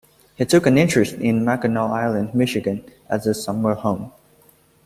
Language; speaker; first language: English; native; English